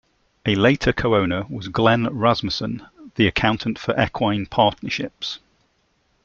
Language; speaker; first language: English; native; English